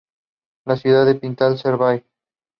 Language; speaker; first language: English; non-native, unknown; Spanish